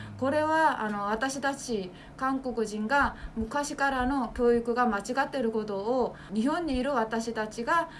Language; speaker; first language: Japanese; non-native, fluent; Korean